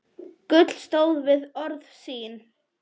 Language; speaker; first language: Icelandic; non-native, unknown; Polish